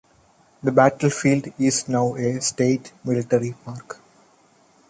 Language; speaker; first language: English; non-native, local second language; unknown